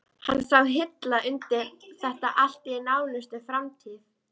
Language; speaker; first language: Icelandic; native; Icelandic